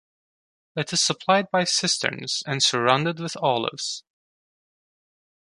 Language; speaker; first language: English; non-native, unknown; Turkish